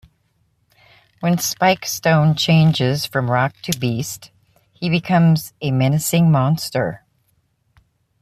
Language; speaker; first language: English; native; English